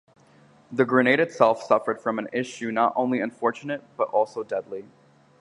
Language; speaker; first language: English; native; English